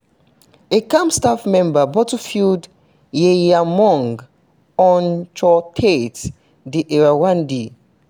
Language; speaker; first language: English; non-native, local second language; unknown